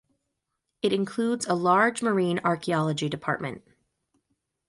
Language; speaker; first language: English; native; English